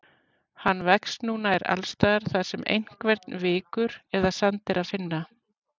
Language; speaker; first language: Icelandic; native; Icelandic